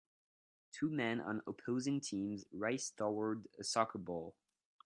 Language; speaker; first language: English; non-native, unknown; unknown